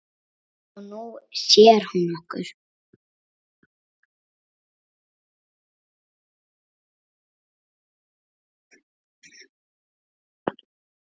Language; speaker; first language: Icelandic; native; Icelandic